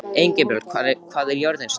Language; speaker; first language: Icelandic; native; Icelandic